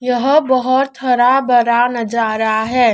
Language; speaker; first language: Hindi; native; Hindi